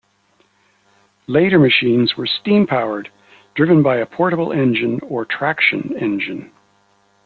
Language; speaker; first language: English; native; English